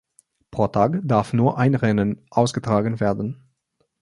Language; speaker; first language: German; non-native, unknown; Slovenian